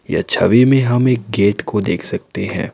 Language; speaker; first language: Hindi; non-native, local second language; Assamese